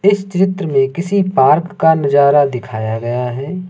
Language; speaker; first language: Hindi; native; Hindi